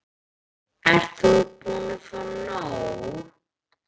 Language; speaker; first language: Icelandic; native; Icelandic